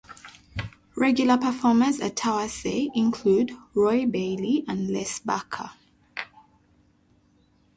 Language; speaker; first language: English; native; English